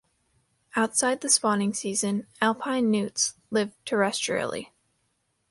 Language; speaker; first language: English; native; English